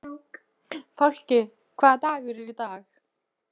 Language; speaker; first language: Icelandic; non-native, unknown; Polish